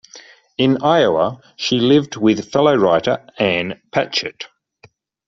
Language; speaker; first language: English; native; English